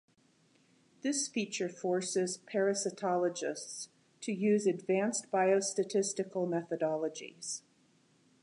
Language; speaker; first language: English; native; English